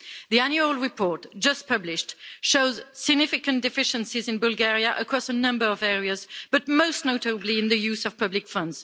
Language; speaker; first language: English; non-native, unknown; French